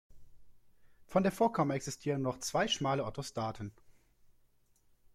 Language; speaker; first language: German; native; German